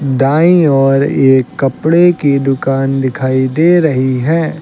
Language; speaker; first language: Hindi; native; Hindi